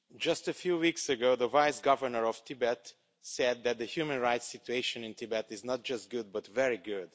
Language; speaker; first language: English; non-native, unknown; Romanian